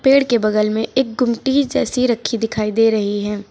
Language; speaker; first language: Hindi; native; Hindi